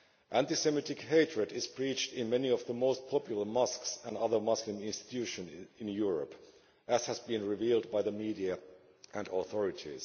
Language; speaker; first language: English; non-native, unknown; Finnish